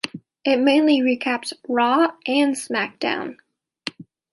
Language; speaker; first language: English; native; English